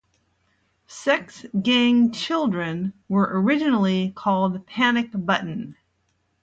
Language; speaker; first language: English; native; English